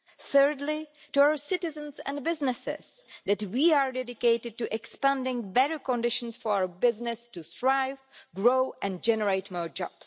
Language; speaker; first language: English; non-native, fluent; Czech